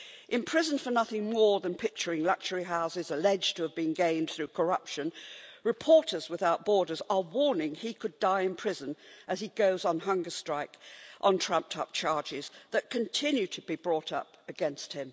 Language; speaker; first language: English; native; English